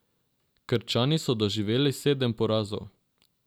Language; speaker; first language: Slovenian; non-native, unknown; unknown